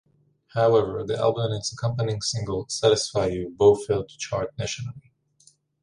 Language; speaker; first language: English; native; English